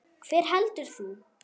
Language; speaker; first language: Icelandic; non-native, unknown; German